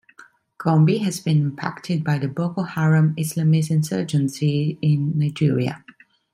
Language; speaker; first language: English; non-native, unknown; Italian